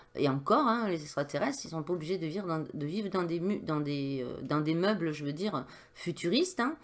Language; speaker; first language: French; native; French